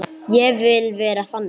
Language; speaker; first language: Icelandic; non-native, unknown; English